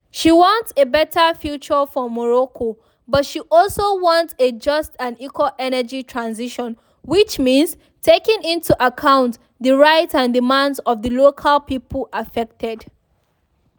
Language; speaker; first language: English; non-native, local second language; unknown